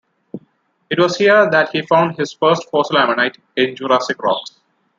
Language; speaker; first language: English; non-native, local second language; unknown